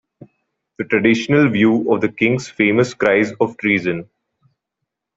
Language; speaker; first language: English; non-native, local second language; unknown